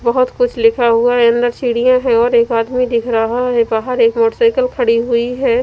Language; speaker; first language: Hindi; non-native, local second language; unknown